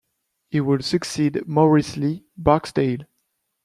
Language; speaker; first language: English; non-native, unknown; French